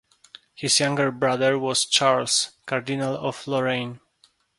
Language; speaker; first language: English; non-native, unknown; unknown